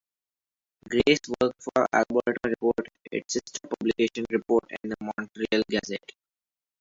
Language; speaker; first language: English; non-native, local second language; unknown